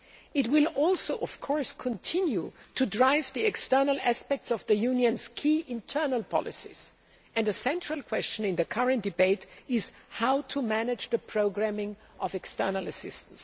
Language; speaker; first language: English; non-native, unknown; German